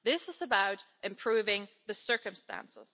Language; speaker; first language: English; non-native, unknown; German